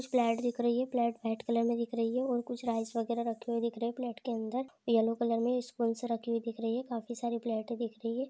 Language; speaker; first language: Hindi; non-native, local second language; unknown